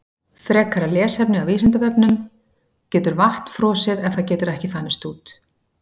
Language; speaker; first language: Icelandic; native; Icelandic